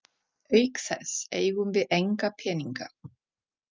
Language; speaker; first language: Icelandic; non-native, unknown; Czech